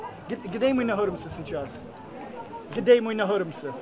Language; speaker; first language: Russian; non-native, learner; English